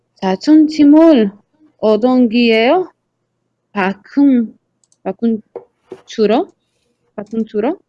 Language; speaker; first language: Korean; non-native, learner; Spanish